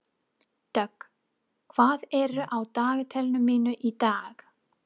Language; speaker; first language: Icelandic; non-native, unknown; English